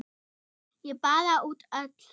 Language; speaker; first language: Icelandic; non-native, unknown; German